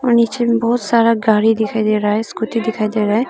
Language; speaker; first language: Hindi; non-native, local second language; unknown